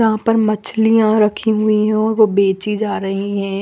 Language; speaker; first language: Hindi; non-native, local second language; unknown